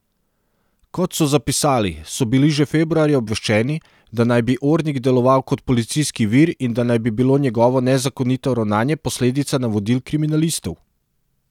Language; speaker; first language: Slovenian; non-native, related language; Serbian